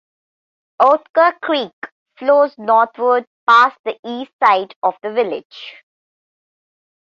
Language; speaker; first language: English; non-native, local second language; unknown